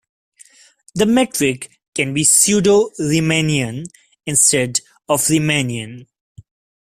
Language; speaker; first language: English; non-native, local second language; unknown